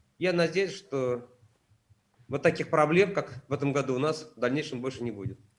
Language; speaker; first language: Russian; native; Russian